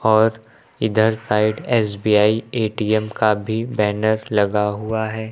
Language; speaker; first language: Hindi; native; Hindi